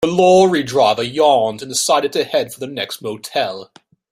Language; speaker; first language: English; native; English